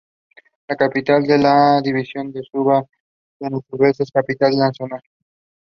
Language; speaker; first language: English; non-native, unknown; Spanish